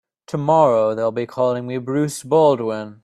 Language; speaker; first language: English; native; English